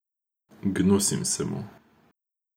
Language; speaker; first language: Slovenian; non-native, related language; Croatian